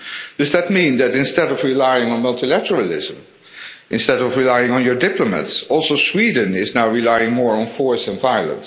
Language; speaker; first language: English; non-native, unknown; Dutch